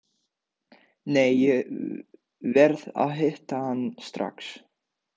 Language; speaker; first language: Icelandic; non-native, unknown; Dutch